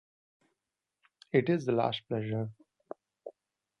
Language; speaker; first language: English; non-native, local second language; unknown